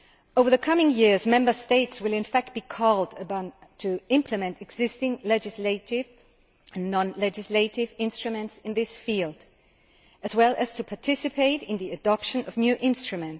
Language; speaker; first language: English; non-native, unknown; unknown